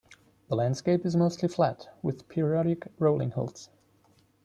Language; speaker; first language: English; non-native, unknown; German